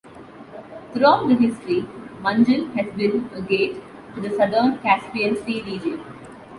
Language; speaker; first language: English; non-native, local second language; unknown